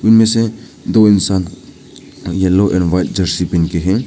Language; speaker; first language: Hindi; non-native, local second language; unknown